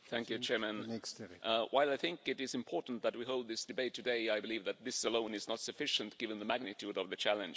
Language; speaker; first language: English; non-native, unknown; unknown